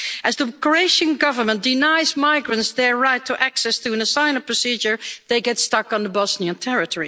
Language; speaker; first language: English; non-native, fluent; Dutch